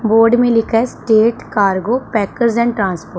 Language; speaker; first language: Hindi; non-native, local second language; Punjabi